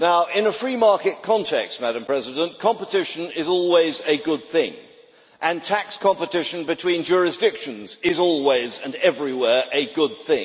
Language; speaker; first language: English; native; English